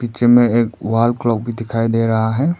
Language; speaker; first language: Hindi; non-native, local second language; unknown